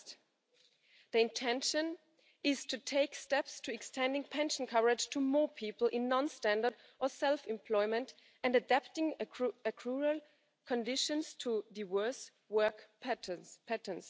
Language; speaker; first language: English; non-native, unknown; Portuguese